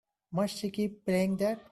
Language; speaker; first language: English; non-native, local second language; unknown